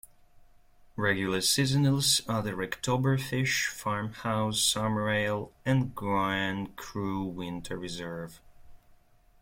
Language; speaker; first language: English; non-native, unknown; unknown